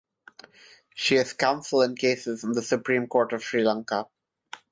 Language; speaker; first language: English; non-native, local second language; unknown